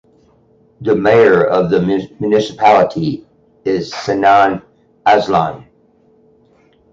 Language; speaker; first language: English; native; English